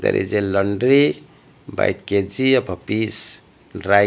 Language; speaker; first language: English; non-native, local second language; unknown